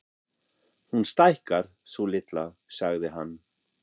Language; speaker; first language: Icelandic; non-native, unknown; German